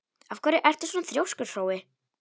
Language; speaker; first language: Icelandic; non-native, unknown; Polish